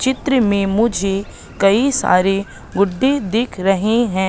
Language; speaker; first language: Hindi; native; Hindi